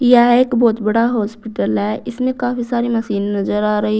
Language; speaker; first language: Hindi; native; Hindi